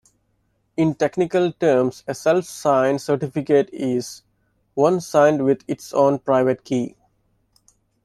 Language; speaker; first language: English; non-native, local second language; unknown